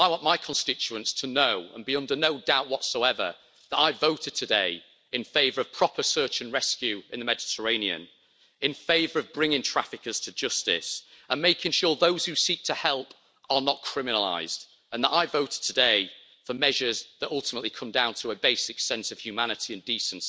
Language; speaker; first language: English; native; English